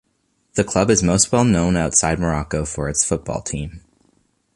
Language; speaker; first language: English; native; English